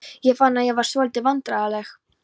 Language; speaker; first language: Icelandic; non-native, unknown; Polish